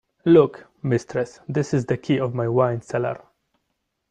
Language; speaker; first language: English; non-native, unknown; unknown